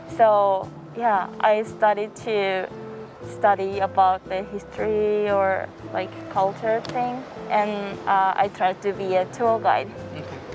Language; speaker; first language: English; non-native, fluent; Japanese